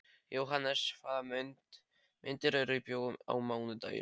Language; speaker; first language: Icelandic; non-native, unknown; Polish